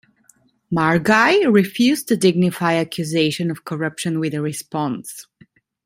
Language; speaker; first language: English; non-native, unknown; Italian